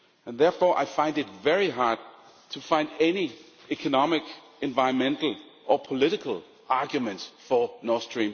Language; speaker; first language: English; non-native, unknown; Danish